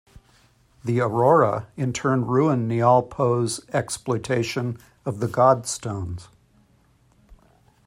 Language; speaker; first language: English; native; English